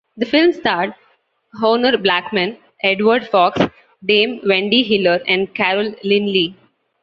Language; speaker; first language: English; non-native, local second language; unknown